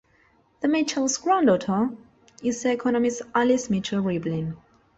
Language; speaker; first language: English; non-native, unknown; Spanish